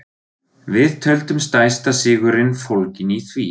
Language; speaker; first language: Icelandic; non-native, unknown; German